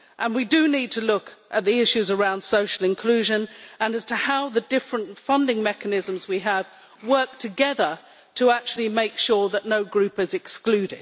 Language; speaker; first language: English; native; English